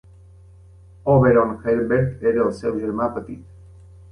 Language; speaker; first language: Catalan; native; Catalan